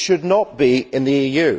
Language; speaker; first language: English; native; English